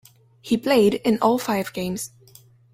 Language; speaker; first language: English; non-native, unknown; French